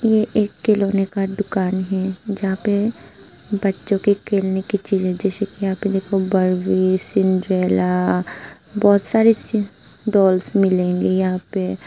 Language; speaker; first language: Hindi; non-native, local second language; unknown